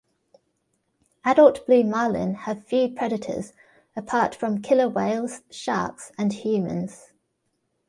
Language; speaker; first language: English; native; English